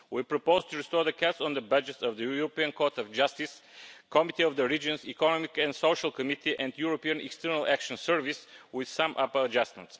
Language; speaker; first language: English; non-native, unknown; Bulgarian